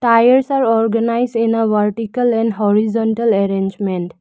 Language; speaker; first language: English; non-native, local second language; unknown